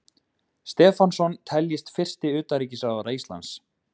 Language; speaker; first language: Icelandic; native; Icelandic